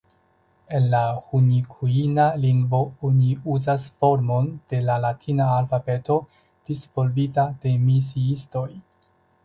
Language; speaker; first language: Esperanto; non-native, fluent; Chinese